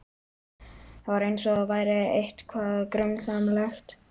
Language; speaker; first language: Icelandic; native; Icelandic